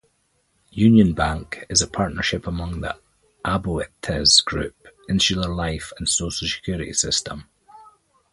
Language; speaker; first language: English; native; English